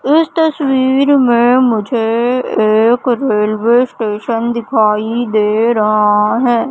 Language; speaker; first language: Hindi; native; Hindi